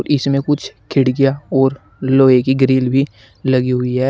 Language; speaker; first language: Hindi; native; Hindi